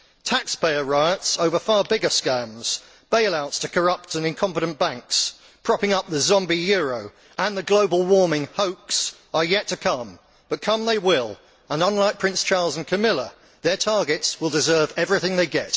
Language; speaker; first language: English; native; English